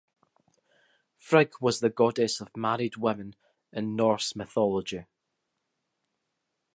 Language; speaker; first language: English; native; English